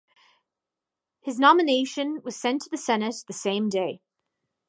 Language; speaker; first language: English; native; English